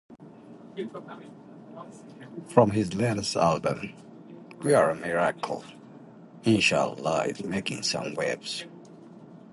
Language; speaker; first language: English; native; English